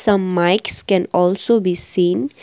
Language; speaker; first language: English; non-native, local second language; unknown